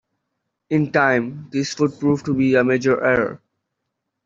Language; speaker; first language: English; non-native, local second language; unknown